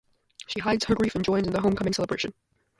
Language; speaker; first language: English; native; English